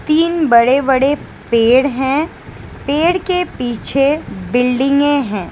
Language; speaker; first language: Hindi; non-native, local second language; Gujarati